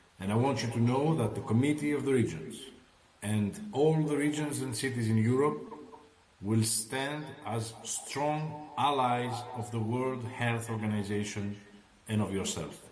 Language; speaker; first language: English; non-native, fluent; Greek